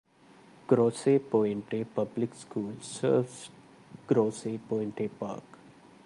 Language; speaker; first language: English; non-native, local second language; Malayalam